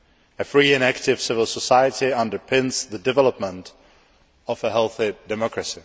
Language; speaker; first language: English; non-native, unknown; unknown